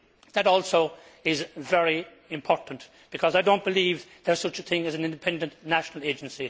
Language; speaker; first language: English; native; English